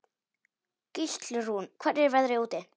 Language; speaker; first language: Icelandic; non-native, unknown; Polish